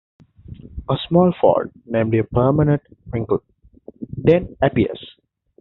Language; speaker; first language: English; native; English